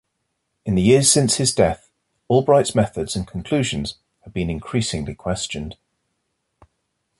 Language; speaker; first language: English; native; English